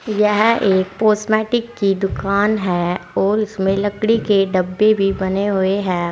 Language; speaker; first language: Hindi; native; Hindi